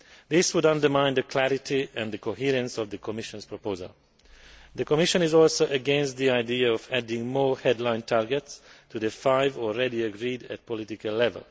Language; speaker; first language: English; non-native, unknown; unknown